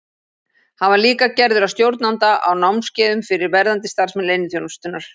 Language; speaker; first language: Icelandic; native; Icelandic